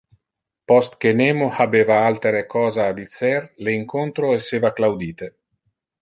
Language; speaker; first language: Interlingua; non-native, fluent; Italian